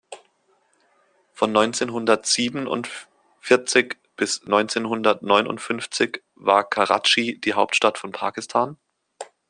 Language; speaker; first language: German; native; German